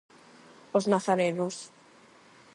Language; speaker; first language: Galician; non-native, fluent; Spanish